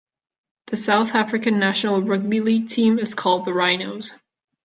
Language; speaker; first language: English; non-native, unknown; Catalan